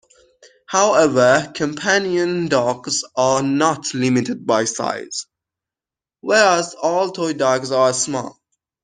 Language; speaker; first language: English; non-native, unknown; Persian